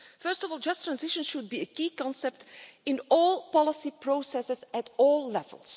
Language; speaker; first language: English; non-native, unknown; Dutch